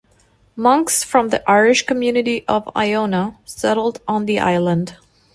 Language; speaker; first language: English; non-native, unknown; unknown